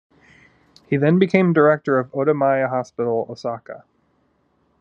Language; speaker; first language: English; native; English